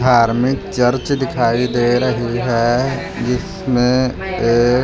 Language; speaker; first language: Hindi; non-native, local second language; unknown